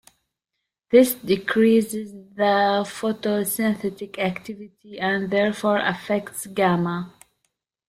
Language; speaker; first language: English; native; English